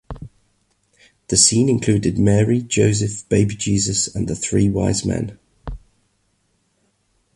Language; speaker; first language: English; native; English